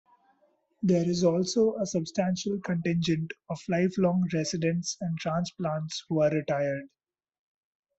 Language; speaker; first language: English; non-native, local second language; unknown